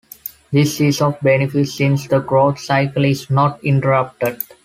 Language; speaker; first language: English; non-native, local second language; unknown